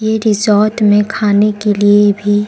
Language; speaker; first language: Hindi; non-native, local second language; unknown